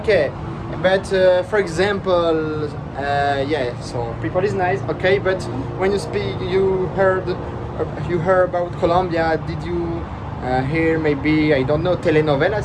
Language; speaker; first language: English; non-native, learner; Spanish